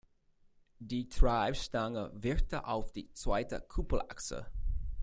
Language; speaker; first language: German; non-native, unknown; English